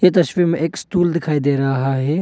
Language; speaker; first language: Hindi; non-native, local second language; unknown